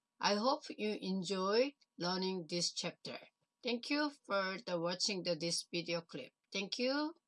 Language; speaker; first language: English; non-native, fluent; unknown